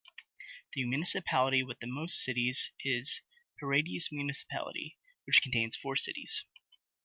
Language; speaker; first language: English; native; English